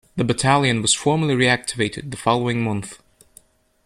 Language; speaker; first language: English; native; English